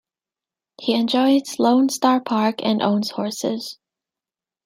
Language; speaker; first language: English; native; English